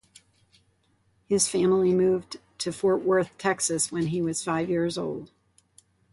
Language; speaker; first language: English; native; English